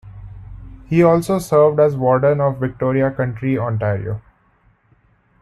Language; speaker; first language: English; non-native, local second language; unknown